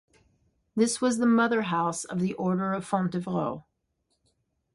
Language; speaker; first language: English; native; English